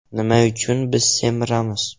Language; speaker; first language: Uzbek; non-native, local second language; Russian